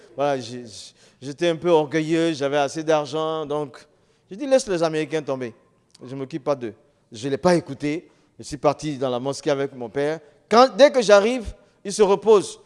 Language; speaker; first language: French; non-native, local second language; Dyula